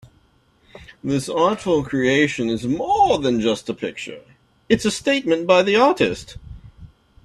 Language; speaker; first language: English; native; English